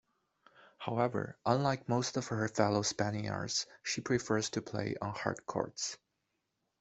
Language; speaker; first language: English; non-native, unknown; Chinese